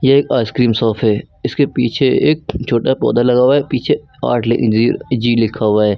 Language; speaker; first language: Hindi; native; Hindi